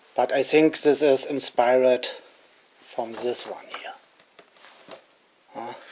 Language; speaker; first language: English; non-native, fluent; German